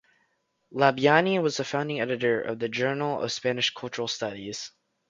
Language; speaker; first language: English; native; English